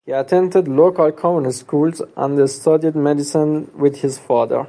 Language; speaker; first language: English; non-native, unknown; Persian